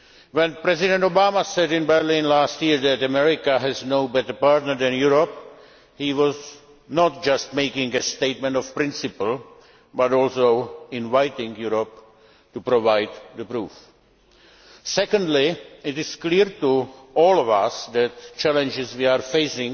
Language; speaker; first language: English; non-native, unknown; Czech